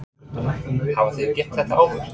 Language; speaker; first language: Icelandic; non-native, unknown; English